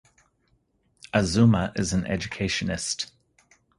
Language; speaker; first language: English; native; English